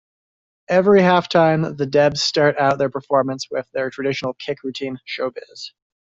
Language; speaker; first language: English; native; English